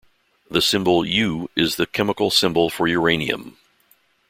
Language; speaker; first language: English; native; English